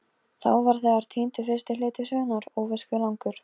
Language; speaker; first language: Icelandic; non-native, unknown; Polish